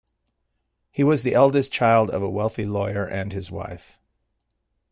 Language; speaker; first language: English; native; English